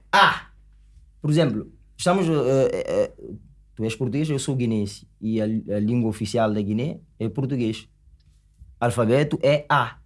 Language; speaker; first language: Portuguese; non-native, local second language; Upper Guinea Crioulo